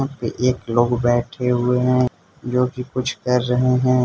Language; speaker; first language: Hindi; non-native, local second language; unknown